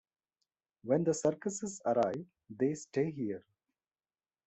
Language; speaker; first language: English; non-native, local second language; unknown